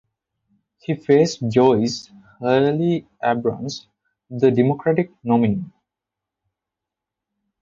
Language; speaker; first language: English; non-native, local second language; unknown